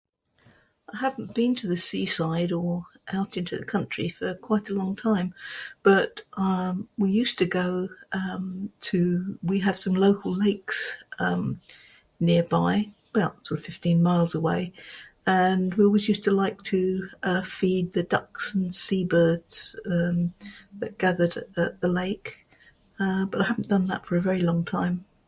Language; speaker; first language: English; native; English